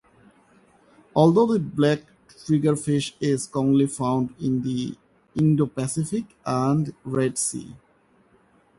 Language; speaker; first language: English; non-native, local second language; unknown